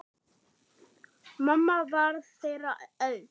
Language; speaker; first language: Icelandic; non-native, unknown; German